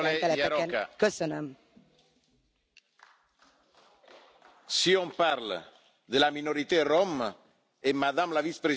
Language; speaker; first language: French; non-native, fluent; Italian